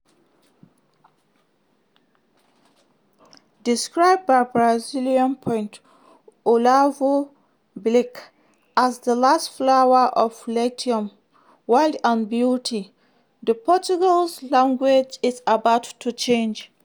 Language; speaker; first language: English; non-native, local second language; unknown